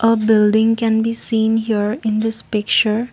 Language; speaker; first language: English; non-native, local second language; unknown